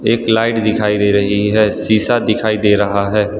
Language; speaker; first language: Hindi; non-native, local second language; Gujarati